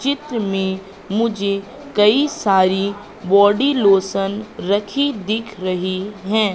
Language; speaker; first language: Hindi; native; Hindi